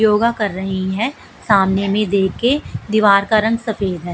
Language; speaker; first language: Hindi; non-native, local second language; Punjabi